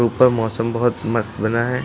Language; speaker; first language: Hindi; native; Hindi